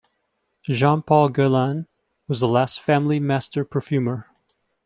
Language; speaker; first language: English; native; English